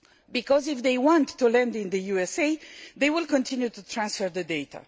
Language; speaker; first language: English; non-native, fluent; Romanian